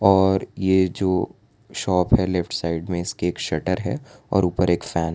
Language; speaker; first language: Hindi; non-native, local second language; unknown